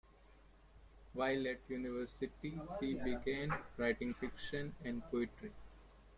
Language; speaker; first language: English; non-native, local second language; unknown